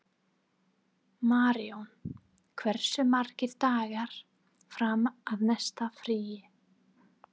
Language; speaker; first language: Icelandic; non-native, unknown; English